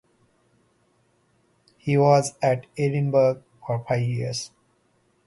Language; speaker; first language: English; non-native, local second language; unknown